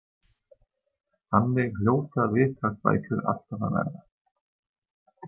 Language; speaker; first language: Icelandic; non-native, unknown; German